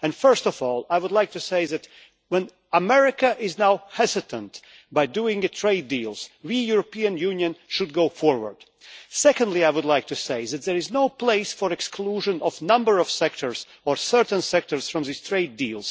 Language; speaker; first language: English; non-native, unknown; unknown